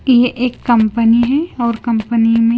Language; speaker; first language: Hindi; non-native, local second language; Punjabi